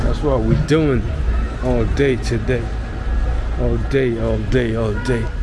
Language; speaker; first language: English; native; English